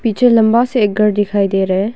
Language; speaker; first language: Hindi; non-native, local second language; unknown